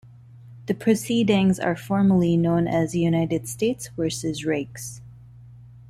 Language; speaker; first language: English; non-native, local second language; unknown